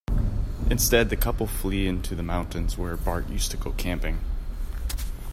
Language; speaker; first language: English; native; English